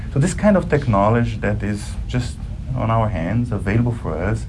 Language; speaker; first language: English; non-native, fluent; Portuguese